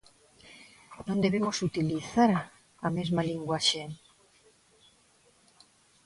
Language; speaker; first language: Galician; non-native, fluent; Spanish